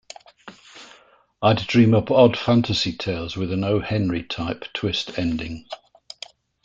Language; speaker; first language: English; native; English